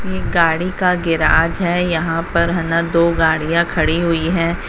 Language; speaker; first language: Hindi; native; Hindi